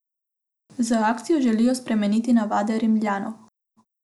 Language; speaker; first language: Slovenian; non-native, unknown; Macedonian